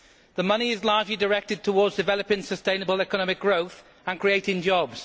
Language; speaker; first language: English; native; English